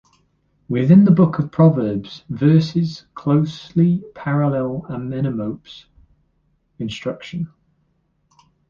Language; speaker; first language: English; native; English